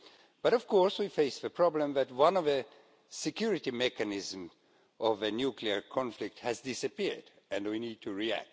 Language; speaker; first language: English; non-native, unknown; Estonian